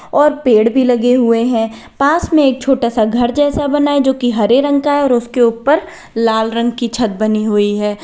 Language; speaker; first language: Hindi; native; Hindi